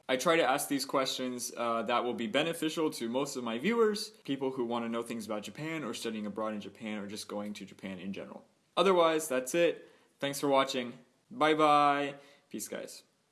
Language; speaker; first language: English; native; English